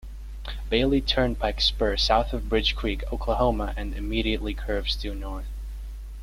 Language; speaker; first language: English; native; English